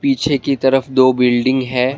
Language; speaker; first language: Hindi; non-native, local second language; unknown